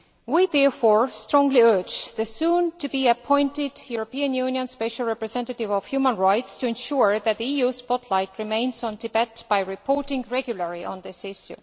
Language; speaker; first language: English; non-native, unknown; Estonian